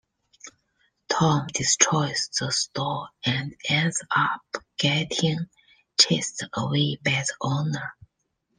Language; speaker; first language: English; non-native, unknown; Chinese